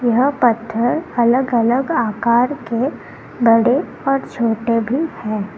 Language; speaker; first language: Hindi; non-native, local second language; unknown